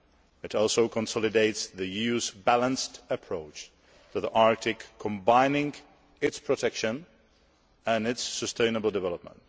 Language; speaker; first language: English; non-native, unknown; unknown